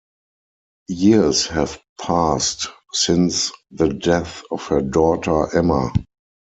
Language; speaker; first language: English; non-native, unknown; German